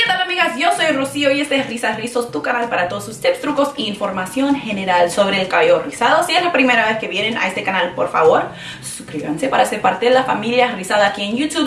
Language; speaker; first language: Spanish; early bilingual, other home language; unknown